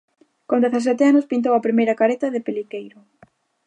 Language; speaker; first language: Galician; native; Galician